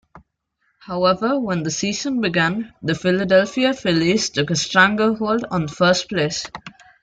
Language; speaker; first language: English; non-native, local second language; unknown